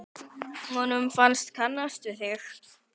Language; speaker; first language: Icelandic; native; Icelandic